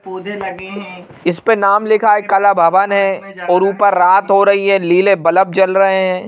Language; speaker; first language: Hindi; native; Hindi